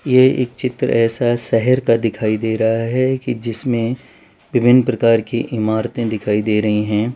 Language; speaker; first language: Hindi; non-native, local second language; Gujarati